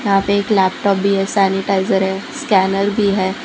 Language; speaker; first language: Hindi; non-native, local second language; Gujarati